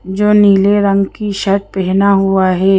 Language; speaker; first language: Hindi; native; Hindi